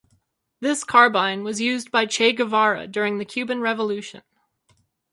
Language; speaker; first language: English; native; English